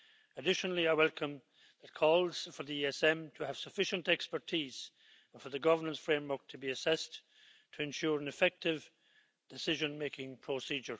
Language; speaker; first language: English; native; English